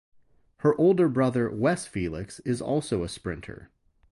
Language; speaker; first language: English; native; English